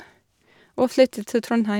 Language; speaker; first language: Norwegian; non-native, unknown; English